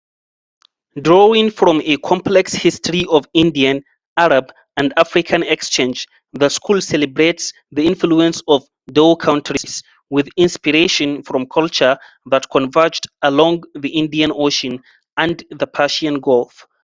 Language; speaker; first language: English; non-native, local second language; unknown